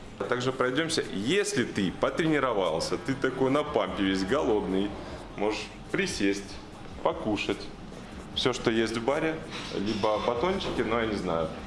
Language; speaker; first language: Russian; native; Russian